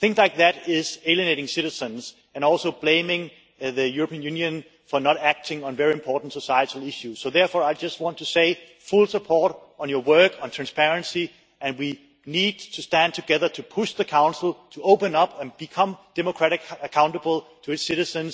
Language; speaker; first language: English; non-native, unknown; Danish